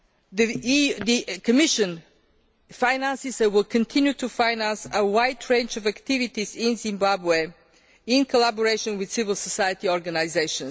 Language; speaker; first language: English; non-native, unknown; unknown